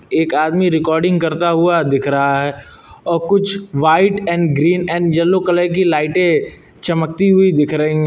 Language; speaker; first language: Hindi; native; Hindi